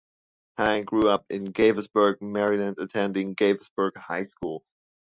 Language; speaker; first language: English; non-native, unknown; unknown